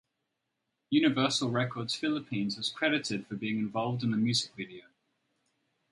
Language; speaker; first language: English; native; English